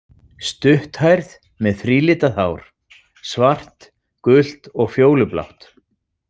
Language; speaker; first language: Icelandic; native; Icelandic